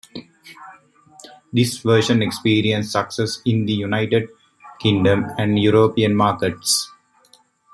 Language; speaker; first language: English; native; English